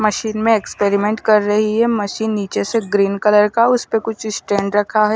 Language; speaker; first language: Hindi; non-native, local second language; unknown